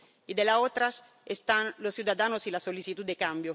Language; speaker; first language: Spanish; non-native, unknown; Italian